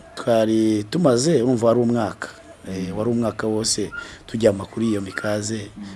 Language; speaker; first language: Kinyarwanda; non-native, related language; Rundi